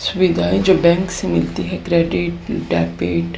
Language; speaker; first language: Hindi; native; Hindi